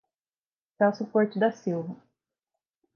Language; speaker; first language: Portuguese; native; Portuguese